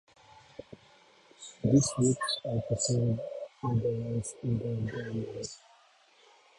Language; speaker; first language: English; non-native, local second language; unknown